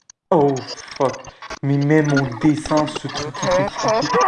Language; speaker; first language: French; native; French